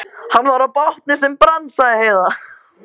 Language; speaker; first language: Icelandic; native; Icelandic